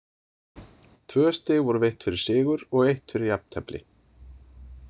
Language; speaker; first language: Icelandic; native; Icelandic